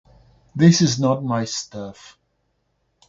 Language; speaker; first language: English; non-native, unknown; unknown